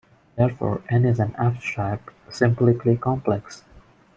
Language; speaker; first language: English; non-native, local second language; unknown